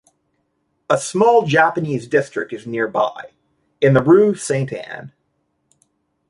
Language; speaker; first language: English; native; English